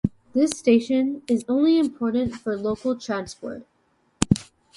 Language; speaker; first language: English; native; English